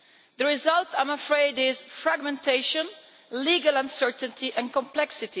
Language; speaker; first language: English; non-native, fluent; Italian